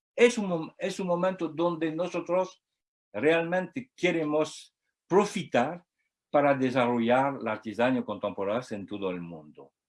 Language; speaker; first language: Spanish; non-native, learner; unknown